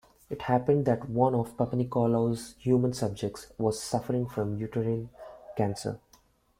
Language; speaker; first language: English; non-native, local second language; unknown